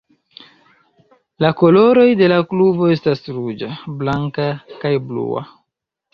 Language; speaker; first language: Esperanto; non-native, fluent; Chinese